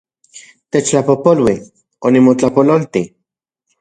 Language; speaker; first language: Central Puebla Nahuatl; non-native, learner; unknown